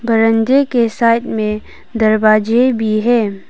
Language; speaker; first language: Hindi; non-native, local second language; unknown